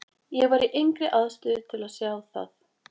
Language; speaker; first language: Icelandic; native; Icelandic